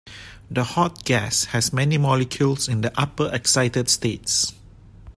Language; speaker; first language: English; non-native, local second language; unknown